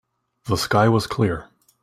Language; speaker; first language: English; native; English